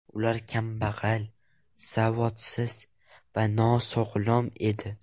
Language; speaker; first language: Uzbek; non-native, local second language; Russian